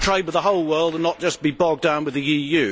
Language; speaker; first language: English; native; English